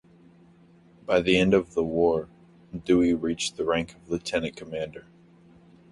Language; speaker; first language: English; native; English